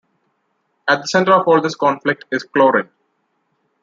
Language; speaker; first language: English; non-native, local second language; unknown